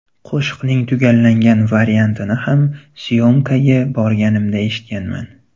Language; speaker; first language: Uzbek; native; Uzbek